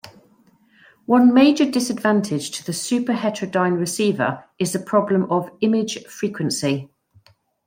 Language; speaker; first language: English; native; English